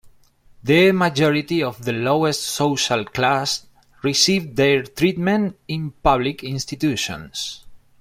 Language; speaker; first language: English; non-native, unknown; Spanish